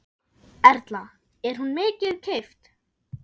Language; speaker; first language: Icelandic; non-native, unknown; German